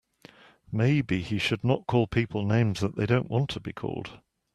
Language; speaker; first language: English; native; English